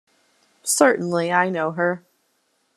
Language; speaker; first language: English; native; English